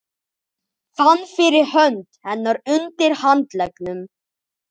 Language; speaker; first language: Icelandic; native; Icelandic